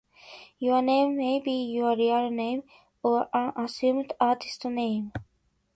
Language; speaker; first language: English; non-native, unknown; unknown